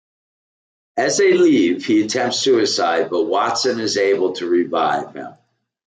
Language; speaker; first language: English; native; English